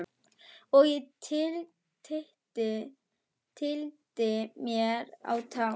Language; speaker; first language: Icelandic; non-native, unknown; German